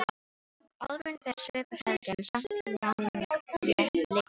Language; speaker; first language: Icelandic; non-native, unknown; Filipino